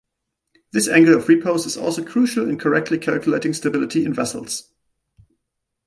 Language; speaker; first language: English; non-native, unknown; German